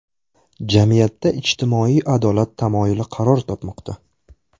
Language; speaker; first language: Uzbek; non-native, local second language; Russian